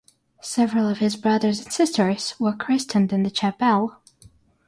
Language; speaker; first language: English; non-native, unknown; Russian